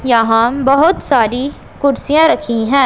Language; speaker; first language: Hindi; non-native, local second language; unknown